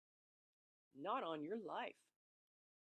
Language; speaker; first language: English; native; English